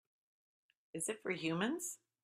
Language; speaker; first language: English; native; English